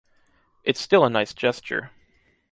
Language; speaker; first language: English; native; English